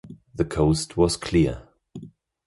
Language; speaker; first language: English; non-native, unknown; German